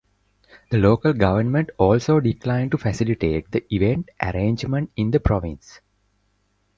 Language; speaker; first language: English; non-native, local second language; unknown